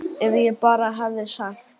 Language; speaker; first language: Icelandic; native; Icelandic